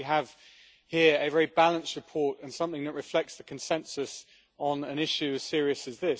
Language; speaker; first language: English; native; English